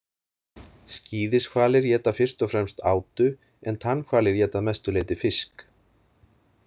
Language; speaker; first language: Icelandic; native; Icelandic